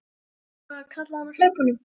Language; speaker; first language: Icelandic; native; Icelandic